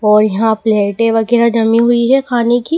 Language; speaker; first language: Hindi; native; Hindi